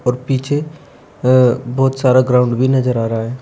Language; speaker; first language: Hindi; native; Hindi